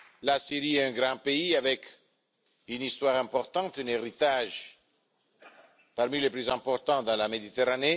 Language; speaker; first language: French; non-native, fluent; Italian